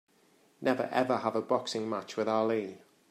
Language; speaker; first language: English; native; English